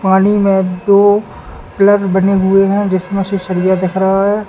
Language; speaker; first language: Hindi; native; Hindi